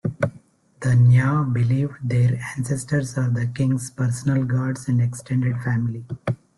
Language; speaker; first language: English; non-native, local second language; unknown